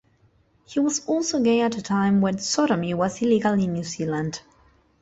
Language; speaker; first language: English; non-native, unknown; Spanish